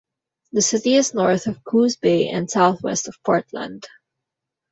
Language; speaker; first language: English; non-native, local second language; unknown